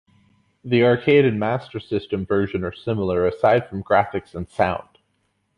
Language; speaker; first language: English; native; English